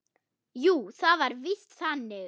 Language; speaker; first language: Icelandic; non-native, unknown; German